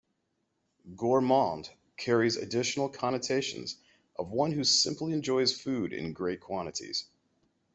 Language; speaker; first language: English; native; English